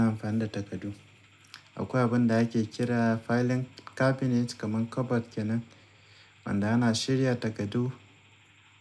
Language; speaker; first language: Hausa; native; Hausa